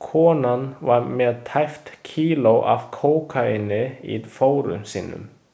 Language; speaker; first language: Icelandic; non-native, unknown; Chinese